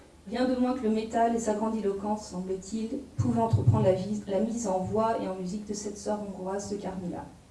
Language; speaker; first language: French; native; French